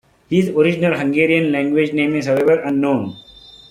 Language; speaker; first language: English; non-native, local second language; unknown